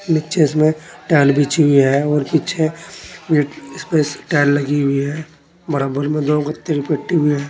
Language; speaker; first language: Hindi; native; Hindi